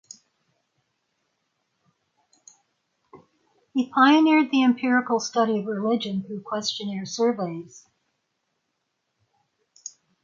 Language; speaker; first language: English; native; English